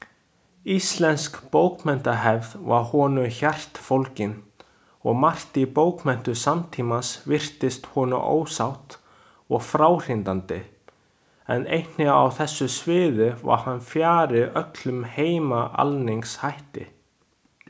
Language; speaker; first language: Icelandic; non-native, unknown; Chinese